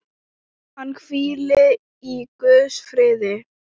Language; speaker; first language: Icelandic; non-native, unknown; Thai